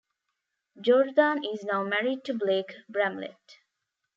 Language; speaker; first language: English; non-native, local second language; Tamil